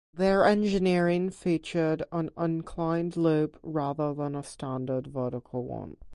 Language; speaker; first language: English; native; English